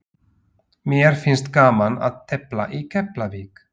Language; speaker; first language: Icelandic; non-native, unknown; Slovak